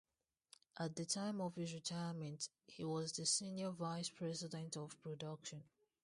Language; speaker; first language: English; non-native, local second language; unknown